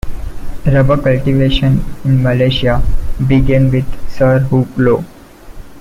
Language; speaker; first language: English; non-native, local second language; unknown